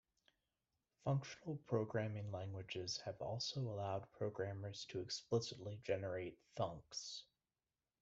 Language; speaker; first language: English; native; English